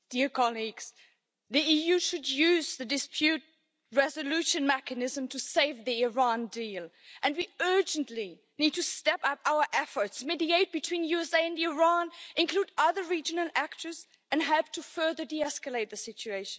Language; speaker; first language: English; non-native, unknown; German